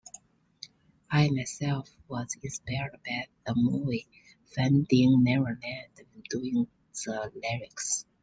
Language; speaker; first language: English; non-native, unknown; Chinese